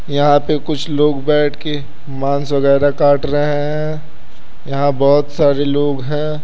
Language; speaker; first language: Hindi; native; Hindi